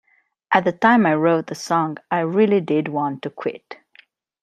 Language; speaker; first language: English; native; English